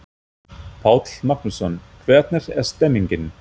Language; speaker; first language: Icelandic; non-native, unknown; German